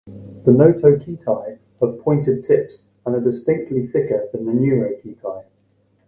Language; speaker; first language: English; native; English